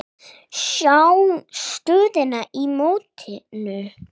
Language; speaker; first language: Icelandic; non-native, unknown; English